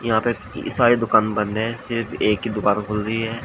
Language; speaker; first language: Hindi; native; Hindi